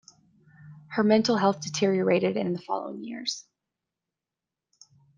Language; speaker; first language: English; native; English